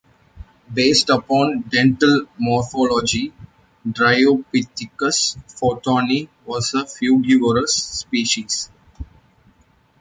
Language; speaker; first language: English; non-native, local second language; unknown